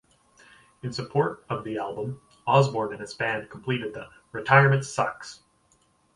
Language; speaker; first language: English; native; English